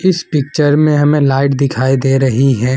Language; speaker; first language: Hindi; non-native, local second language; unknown